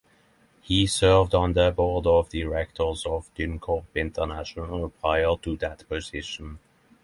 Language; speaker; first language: English; non-native, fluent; Norwegian